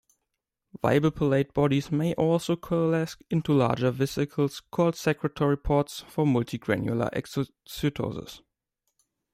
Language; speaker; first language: English; non-native, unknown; German